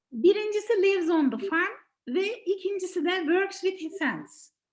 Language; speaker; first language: English; non-native, fluent; Turkish